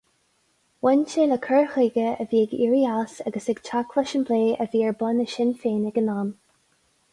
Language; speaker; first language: Irish; non-native, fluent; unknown